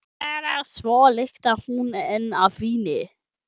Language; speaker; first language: Icelandic; non-native, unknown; German